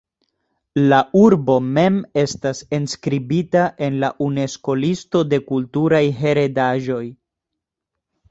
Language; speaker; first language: Esperanto; non-native, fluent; Spanish